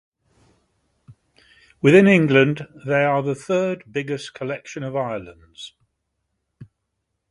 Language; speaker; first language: English; native; English